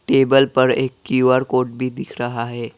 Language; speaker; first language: Hindi; non-native, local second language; Assamese